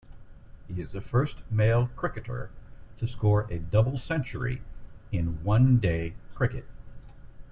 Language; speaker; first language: English; native; English